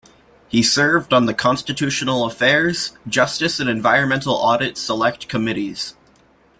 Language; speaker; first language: English; native; English